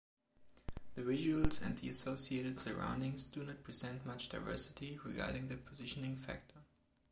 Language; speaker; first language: English; non-native, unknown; German